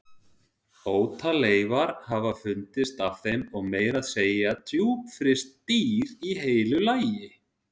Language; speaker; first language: Icelandic; native; Icelandic